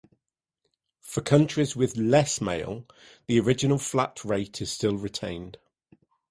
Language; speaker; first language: English; native; English